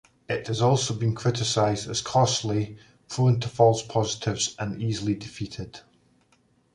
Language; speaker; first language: English; native; English